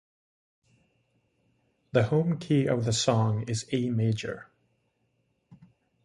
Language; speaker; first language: English; native; English